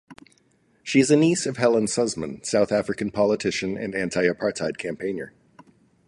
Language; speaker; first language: English; native; English